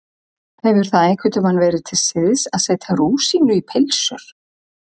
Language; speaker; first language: Icelandic; native; Icelandic